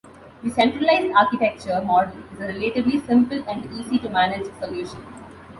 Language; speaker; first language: English; non-native, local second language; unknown